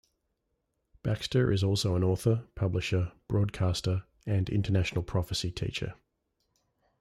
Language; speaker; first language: English; native; English